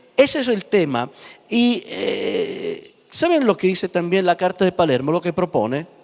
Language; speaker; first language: Spanish; non-native, fluent; Italian